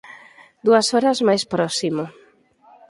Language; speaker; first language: Galician; native; Galician